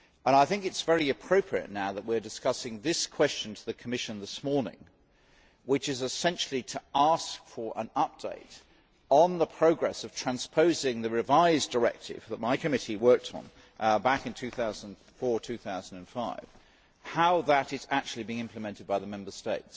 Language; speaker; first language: English; native; English